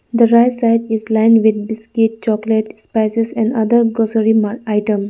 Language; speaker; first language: English; non-native, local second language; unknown